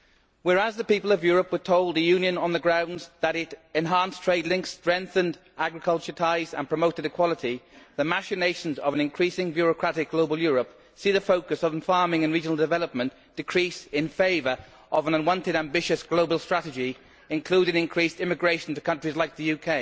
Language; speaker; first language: English; native; English